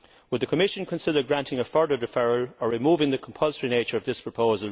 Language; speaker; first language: English; native; English